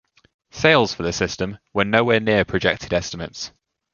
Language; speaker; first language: English; native; English